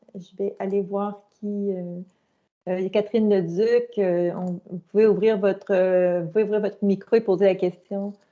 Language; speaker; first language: French; native; French